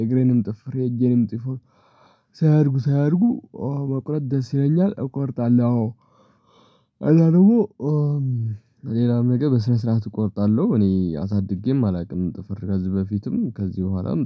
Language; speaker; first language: Amharic; non-native, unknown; Tigrinya